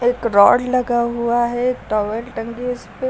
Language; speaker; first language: Hindi; native; Hindi